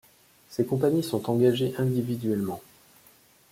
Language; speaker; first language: French; native; French